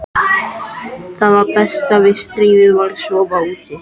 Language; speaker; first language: Icelandic; non-native, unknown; French